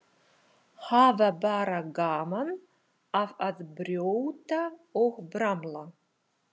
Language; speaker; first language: Icelandic; non-native, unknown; Russian